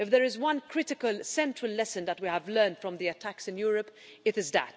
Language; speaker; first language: English; non-native, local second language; Maltese